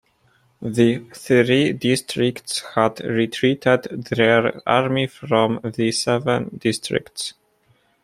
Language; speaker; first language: English; non-native, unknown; Polish